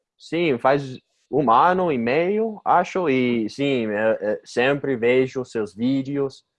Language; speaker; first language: Portuguese; non-native, learner; English